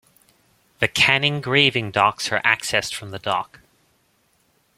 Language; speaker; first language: English; native; English